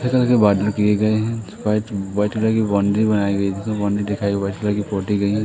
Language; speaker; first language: Hindi; native; Hindi